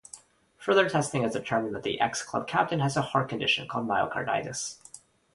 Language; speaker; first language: English; non-native, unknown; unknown